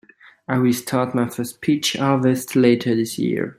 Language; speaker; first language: English; native; English